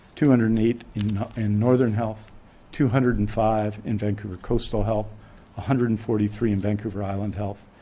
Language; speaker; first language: English; native; English